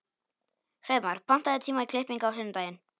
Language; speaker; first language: Icelandic; non-native, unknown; Polish